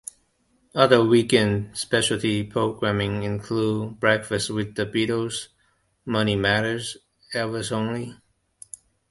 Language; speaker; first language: English; non-native, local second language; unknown